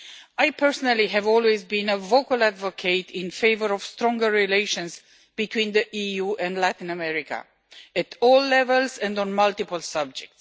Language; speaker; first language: English; non-native, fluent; Romanian